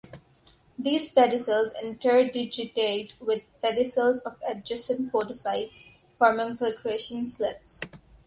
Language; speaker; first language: English; non-native, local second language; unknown